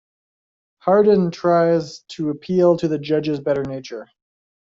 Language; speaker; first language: English; native; English